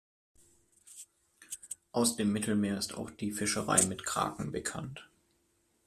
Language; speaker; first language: German; native; German